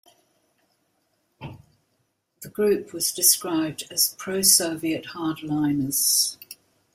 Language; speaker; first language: English; native; English